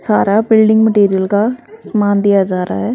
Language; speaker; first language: Hindi; native; Hindi